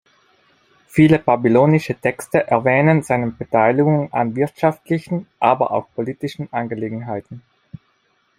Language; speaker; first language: German; non-native, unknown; Italian